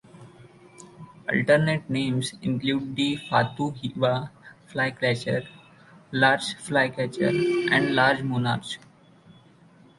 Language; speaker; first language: English; non-native, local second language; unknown